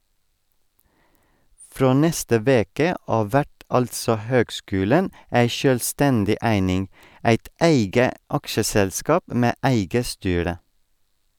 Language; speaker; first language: Norwegian; non-native, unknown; Estonian